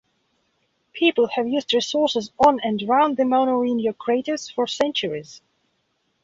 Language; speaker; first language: English; non-native, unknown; Belarusian